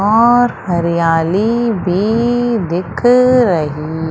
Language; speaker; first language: Hindi; native; Hindi